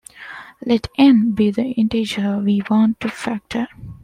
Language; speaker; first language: English; non-native, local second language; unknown